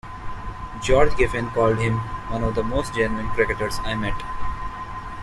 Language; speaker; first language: English; non-native, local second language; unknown